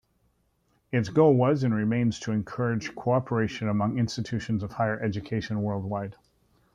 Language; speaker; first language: English; native; English